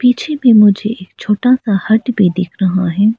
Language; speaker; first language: Hindi; non-native, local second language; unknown